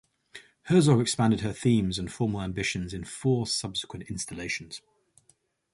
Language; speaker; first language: English; native; English